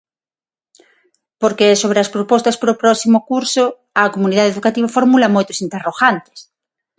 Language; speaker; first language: Galician; non-native, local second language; Spanish